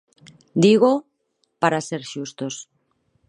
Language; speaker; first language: Galician; non-native, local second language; Spanish